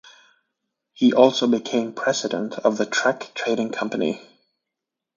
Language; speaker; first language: English; native; English